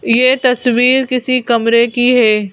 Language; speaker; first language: Hindi; native; Hindi